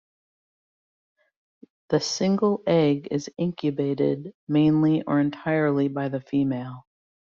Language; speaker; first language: English; native; English